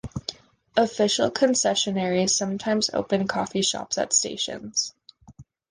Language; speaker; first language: English; native; English